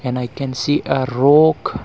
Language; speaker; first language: English; non-native, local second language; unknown